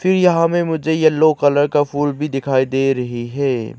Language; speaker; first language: Hindi; non-native, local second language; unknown